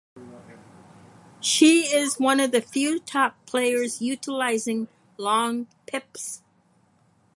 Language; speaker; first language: English; native; English